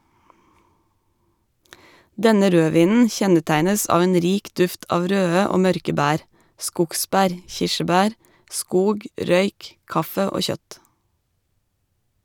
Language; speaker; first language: Norwegian; native; Norwegian